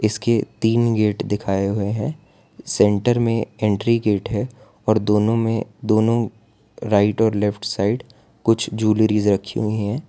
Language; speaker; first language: Hindi; non-native, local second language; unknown